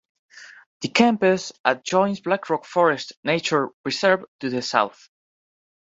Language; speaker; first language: English; non-native, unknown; Spanish